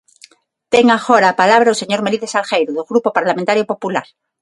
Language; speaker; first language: Galician; non-native, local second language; Spanish